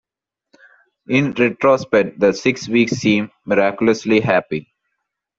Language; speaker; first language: English; non-native, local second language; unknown